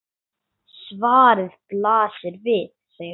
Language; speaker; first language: Icelandic; non-native, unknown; English